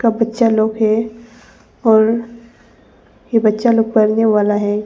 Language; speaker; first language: Hindi; early bilingual, other home language; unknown